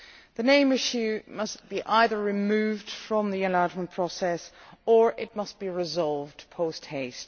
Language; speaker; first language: English; non-native, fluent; Dutch